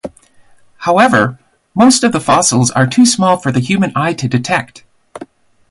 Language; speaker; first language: English; native; English